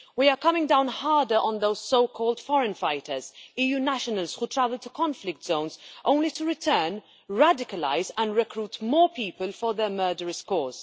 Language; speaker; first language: English; non-native, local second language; Maltese